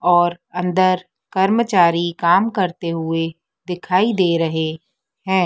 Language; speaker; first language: Hindi; native; Hindi